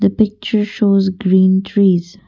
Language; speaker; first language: English; non-native, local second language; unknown